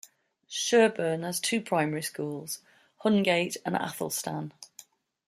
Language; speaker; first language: English; native; English